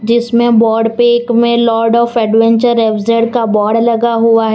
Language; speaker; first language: Hindi; non-native, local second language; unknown